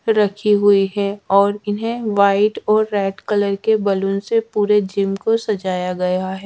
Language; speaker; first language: Hindi; native; Hindi